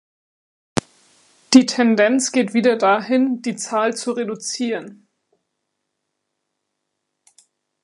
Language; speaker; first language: German; native; German